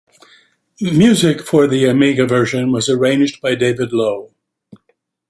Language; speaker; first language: English; native; English